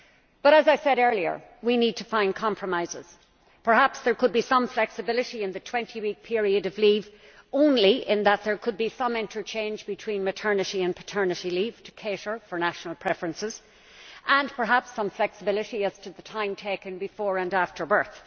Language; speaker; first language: English; native; English